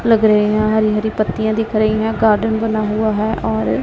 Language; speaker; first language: Hindi; non-native, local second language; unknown